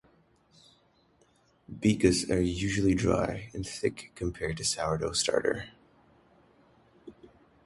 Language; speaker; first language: English; native; English